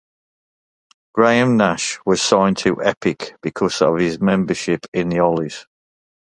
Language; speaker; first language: English; native; English